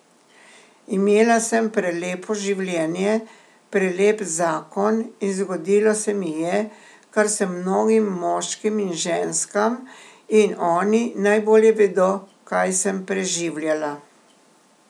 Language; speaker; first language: Slovenian; native; Slovenian